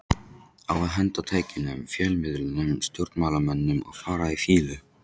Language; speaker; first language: Icelandic; non-native, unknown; Polish